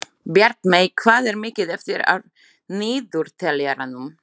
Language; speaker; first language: Icelandic; non-native, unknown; Slovak